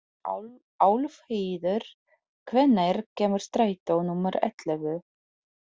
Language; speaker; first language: Icelandic; non-native, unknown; Polish